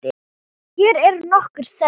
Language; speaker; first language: Icelandic; non-native, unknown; Thai